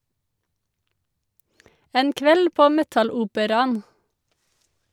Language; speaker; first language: Norwegian; native; Norwegian